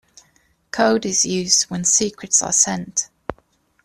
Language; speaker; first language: English; native; English